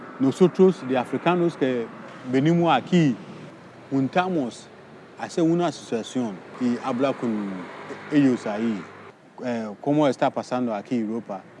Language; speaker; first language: Spanish; non-native, learner; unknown